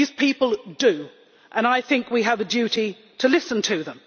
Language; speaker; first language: English; native; English